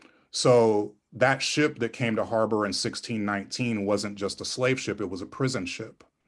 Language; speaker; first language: English; native; English